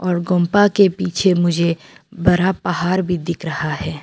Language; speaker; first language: Hindi; non-native, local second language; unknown